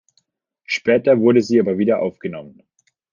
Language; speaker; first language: German; native; German